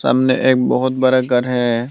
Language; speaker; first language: Hindi; non-native, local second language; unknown